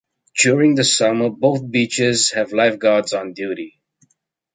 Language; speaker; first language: English; native; English